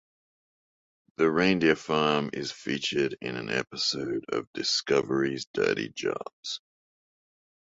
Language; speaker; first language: English; native; English